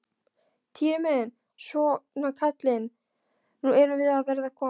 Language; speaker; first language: Icelandic; non-native, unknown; Polish